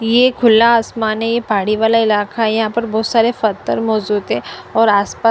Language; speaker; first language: Hindi; non-native, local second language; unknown